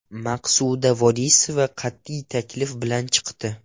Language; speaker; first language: Uzbek; non-native, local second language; Russian